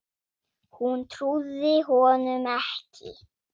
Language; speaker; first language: Icelandic; non-native, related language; Swedish